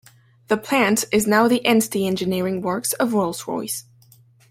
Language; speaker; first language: English; non-native, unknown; French